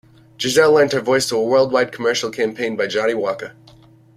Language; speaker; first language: English; native; English